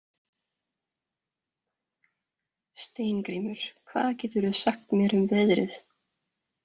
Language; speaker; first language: Icelandic; non-native, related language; Danish